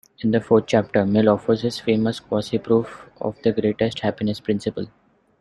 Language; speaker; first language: English; non-native, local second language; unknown